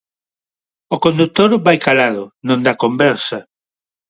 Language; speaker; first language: Galician; non-native, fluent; Spanish